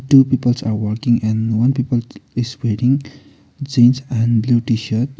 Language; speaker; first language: English; non-native, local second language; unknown